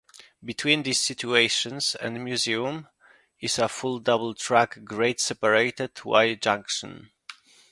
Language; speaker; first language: English; non-native, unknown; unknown